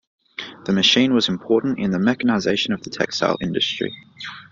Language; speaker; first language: English; native; English